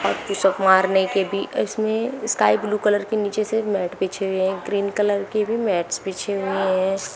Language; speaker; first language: Hindi; native; Hindi